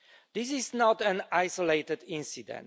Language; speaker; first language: English; non-native, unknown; Polish